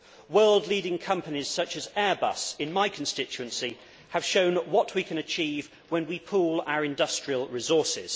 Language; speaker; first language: English; native; English